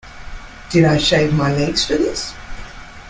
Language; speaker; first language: English; native; English